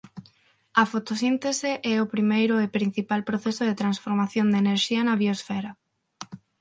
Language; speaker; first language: Galician; non-native, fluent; Spanish